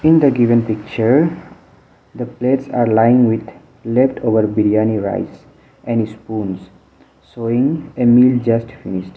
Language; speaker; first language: English; non-native, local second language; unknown